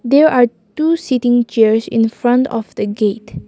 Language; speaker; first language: English; non-native, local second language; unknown